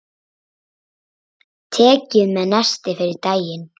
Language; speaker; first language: Icelandic; native; Icelandic